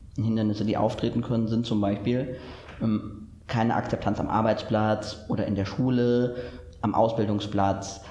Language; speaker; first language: German; native; German